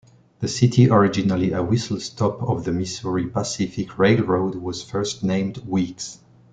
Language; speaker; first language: English; non-native, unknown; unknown